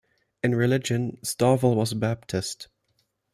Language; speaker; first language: English; non-native, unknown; German